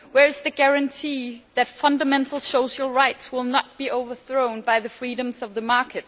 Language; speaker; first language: English; non-native, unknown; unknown